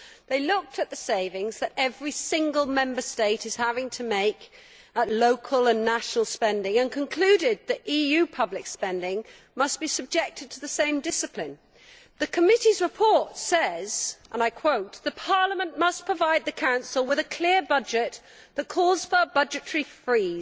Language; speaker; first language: English; native; English